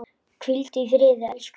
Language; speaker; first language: Icelandic; native; Icelandic